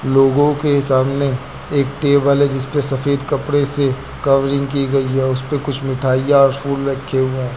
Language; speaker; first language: Hindi; native; Hindi